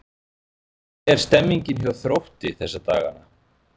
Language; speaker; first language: Icelandic; native; Icelandic